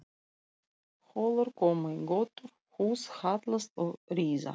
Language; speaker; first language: Icelandic; non-native, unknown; Russian